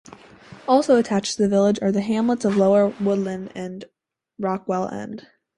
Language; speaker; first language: English; native; English